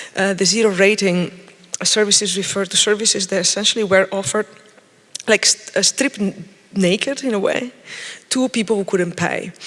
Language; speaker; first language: English; non-native, fluent; Italian